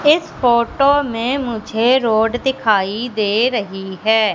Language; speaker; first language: Hindi; native; Hindi